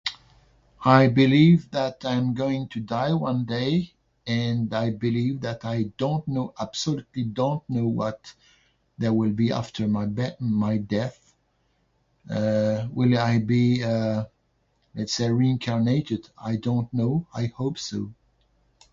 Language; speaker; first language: English; non-native, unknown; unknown